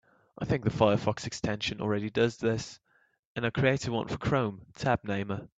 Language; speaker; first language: English; native; English